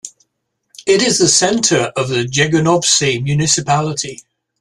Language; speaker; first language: English; native; English